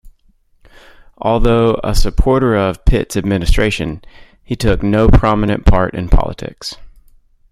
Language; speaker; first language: English; native; English